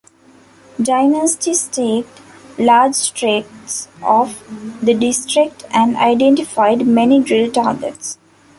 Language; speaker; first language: English; non-native, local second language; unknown